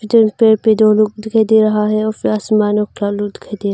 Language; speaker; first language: Hindi; non-native, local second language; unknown